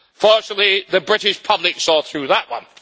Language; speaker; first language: English; native; English